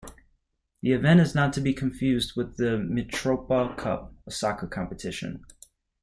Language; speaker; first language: English; native; English